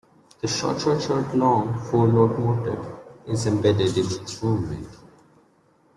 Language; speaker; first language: English; non-native, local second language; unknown